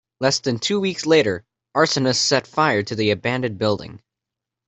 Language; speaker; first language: English; native; English